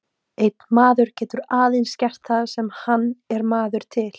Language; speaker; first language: Icelandic; native; Icelandic